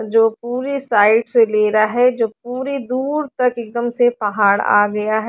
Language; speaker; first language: Hindi; native; Hindi